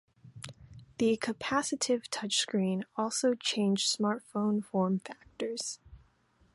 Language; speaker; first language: English; non-native, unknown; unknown